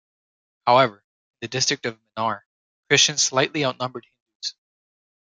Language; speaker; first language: English; native; English